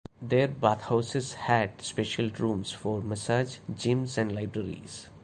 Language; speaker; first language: English; non-native, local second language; Malayalam